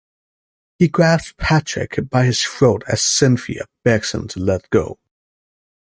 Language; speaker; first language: English; native; English